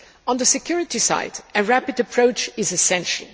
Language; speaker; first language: English; non-native, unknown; German